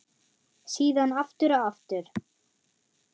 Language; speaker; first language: Icelandic; non-native, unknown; German